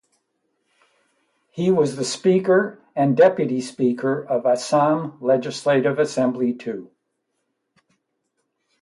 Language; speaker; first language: English; native; English